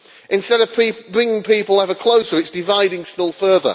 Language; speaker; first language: English; native; English